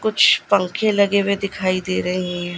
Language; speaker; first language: Hindi; non-native, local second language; Gujarati